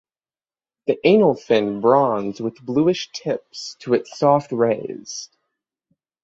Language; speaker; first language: English; native; English